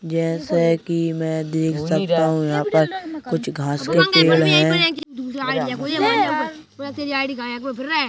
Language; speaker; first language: Hindi; native; Hindi